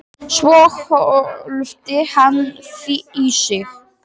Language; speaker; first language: Icelandic; non-native, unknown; Polish